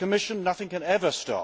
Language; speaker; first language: English; native; English